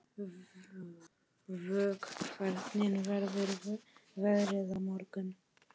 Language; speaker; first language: Icelandic; non-native, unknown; Polish